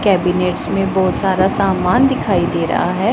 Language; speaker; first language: Hindi; non-native, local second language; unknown